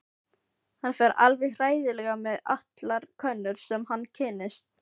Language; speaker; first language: Icelandic; non-native, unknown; Filipino